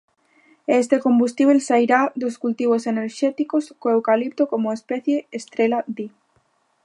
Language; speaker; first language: Galician; native; Galician